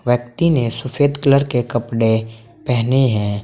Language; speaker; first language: Hindi; native; Hindi